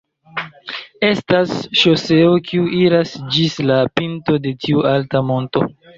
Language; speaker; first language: Esperanto; non-native, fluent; Chinese